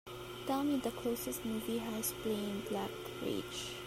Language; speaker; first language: English; non-native, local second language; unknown